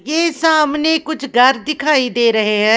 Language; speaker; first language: Hindi; non-native, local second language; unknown